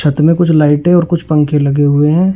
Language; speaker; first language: Hindi; native; Hindi